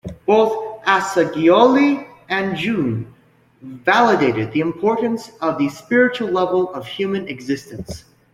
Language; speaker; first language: English; native; English